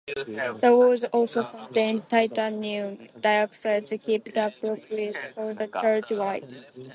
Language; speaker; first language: English; native; English